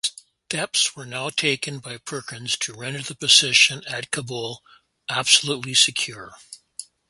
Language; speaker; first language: English; native; English